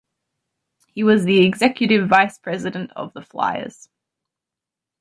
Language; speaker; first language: English; native; English